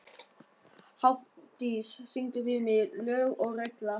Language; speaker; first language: Icelandic; non-native, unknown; German